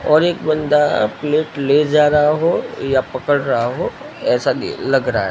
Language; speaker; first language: Hindi; non-native, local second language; Gujarati